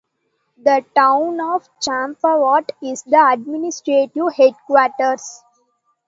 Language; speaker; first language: English; non-native, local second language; Tamil